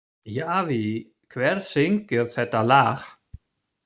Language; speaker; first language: Icelandic; non-native, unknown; German